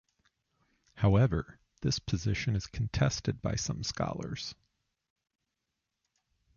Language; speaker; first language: English; native; English